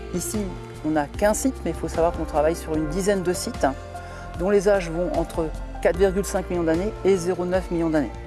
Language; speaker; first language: French; native; French